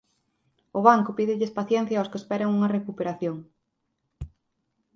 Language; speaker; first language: Galician; native; Galician